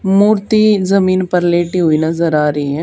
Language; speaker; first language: Hindi; native; Hindi